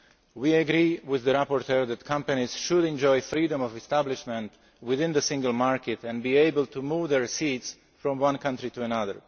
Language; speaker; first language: English; non-native, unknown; Slovak